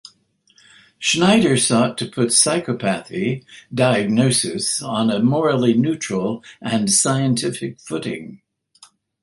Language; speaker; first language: English; native; English